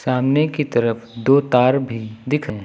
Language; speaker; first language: Hindi; native; Hindi